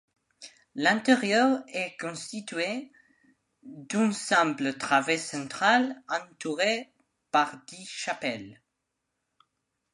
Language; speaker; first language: French; non-native, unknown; Spanish